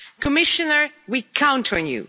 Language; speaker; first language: English; non-native, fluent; Dutch